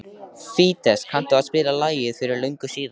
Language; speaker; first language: Icelandic; native; Icelandic